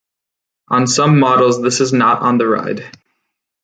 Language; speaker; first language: English; native; English